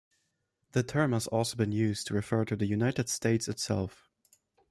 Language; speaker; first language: English; non-native, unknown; German